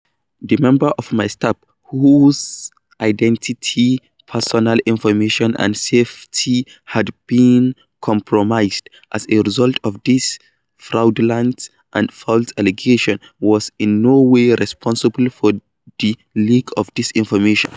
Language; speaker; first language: English; non-native, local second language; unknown